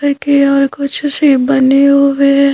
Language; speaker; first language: Hindi; native; Hindi